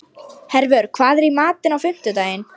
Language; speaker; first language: Icelandic; non-native, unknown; Lithuanian